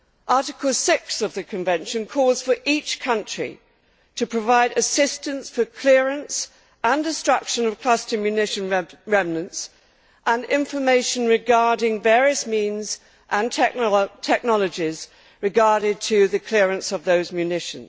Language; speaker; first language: English; native; English